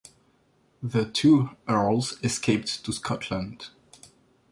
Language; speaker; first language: English; non-native, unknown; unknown